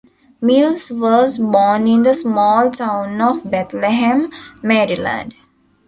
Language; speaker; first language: English; non-native, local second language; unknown